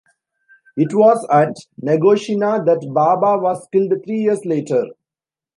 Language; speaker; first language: English; non-native, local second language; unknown